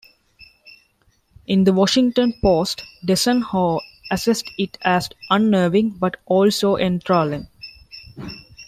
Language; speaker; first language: English; non-native, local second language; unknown